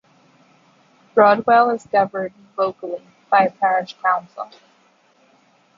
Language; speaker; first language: English; native; English